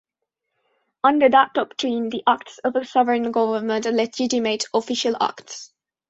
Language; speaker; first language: English; non-native, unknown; Spanish